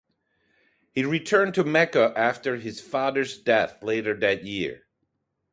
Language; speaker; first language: English; non-native, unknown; Hungarian